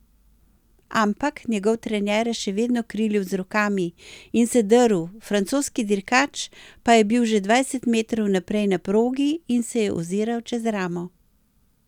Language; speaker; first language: Slovenian; native; Slovenian